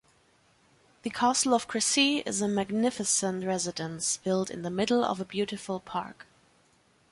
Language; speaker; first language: English; non-native, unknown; German